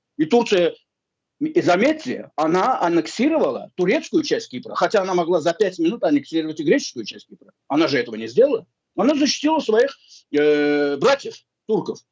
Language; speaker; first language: Russian; non-native, local second language; Azerbaijani